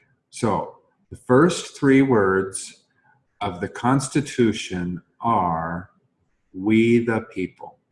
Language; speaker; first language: English; native; English